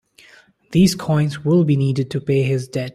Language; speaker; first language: English; non-native, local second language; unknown